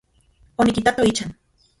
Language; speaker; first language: Central Puebla Nahuatl; non-native, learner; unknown